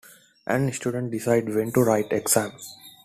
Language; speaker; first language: English; non-native, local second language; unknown